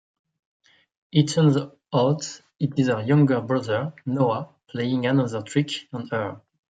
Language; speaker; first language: English; non-native, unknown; French